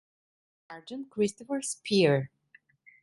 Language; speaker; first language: English; non-native, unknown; Italian